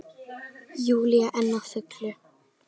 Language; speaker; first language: Icelandic; native; Icelandic